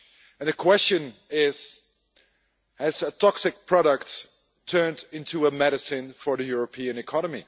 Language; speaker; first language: English; non-native, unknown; Dutch